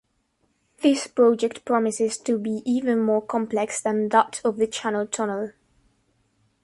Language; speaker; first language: English; non-native, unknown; Spanish